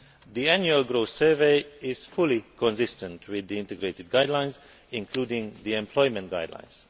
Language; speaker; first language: English; non-native, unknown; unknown